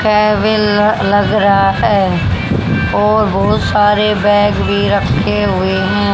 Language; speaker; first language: Hindi; native; Hindi